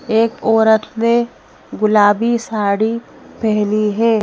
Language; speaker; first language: Hindi; native; Hindi